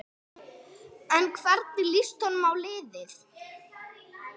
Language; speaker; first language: Icelandic; non-native, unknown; English